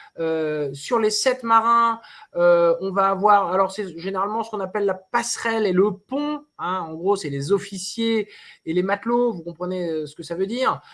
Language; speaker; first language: French; native; French